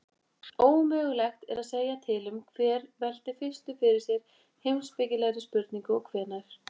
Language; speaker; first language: Icelandic; native; Icelandic